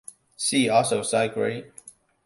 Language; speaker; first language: English; non-native, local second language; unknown